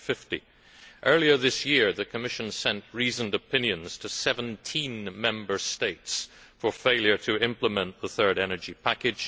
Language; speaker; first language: English; native; English